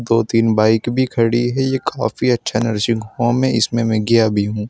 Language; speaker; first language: Hindi; native; Hindi